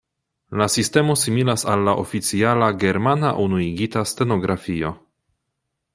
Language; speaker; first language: Esperanto; non-native, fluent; Polish